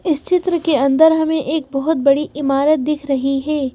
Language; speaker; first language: Hindi; native; Hindi